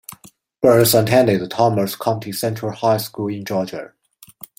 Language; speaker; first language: English; non-native, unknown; Chinese